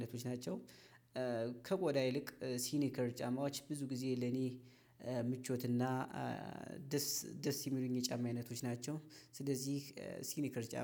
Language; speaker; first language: Amharic; native; Amharic